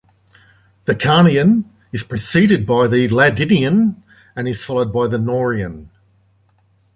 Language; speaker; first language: English; native; English